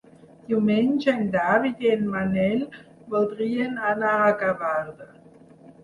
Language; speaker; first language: Catalan; non-native, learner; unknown